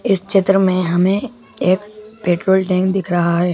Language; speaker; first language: Hindi; native; Hindi